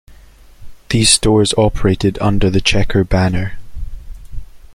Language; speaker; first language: English; native; English